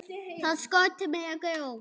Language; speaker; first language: Icelandic; non-native, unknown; German